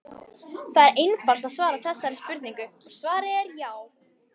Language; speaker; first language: Icelandic; native; Icelandic